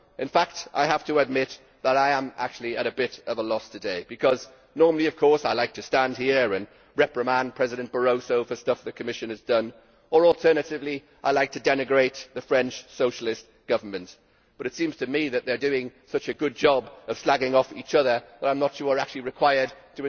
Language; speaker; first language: English; native; English